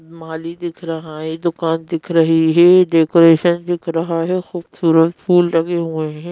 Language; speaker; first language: Hindi; native; Hindi